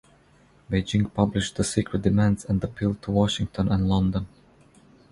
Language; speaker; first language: English; non-native, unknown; Croatian